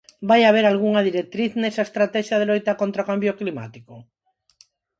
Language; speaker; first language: Galician; non-native, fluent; Spanish